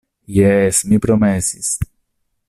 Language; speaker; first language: Esperanto; non-native, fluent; Italian